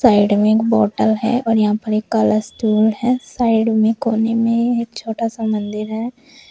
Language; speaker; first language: Hindi; native; Hindi